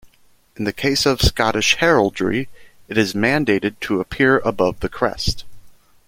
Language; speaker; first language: English; native; English